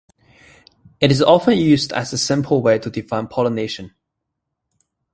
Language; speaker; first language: English; native; English